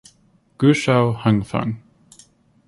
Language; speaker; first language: English; native; English